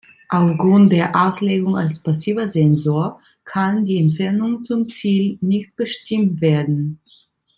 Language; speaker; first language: German; non-native, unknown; Italian